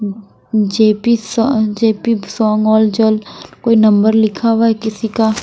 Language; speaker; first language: Hindi; non-native, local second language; Punjabi